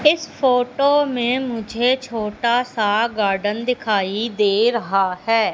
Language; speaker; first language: Hindi; native; Hindi